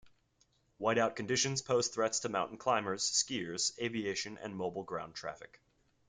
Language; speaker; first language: English; native; English